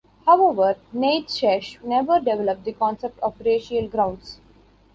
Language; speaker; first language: English; non-native, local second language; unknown